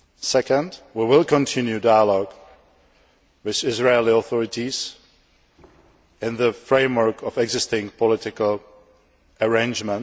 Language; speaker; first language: English; non-native, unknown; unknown